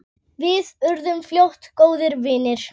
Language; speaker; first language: Icelandic; native; Icelandic